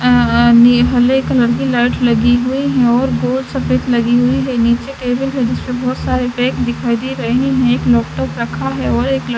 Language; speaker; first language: Hindi; native; Hindi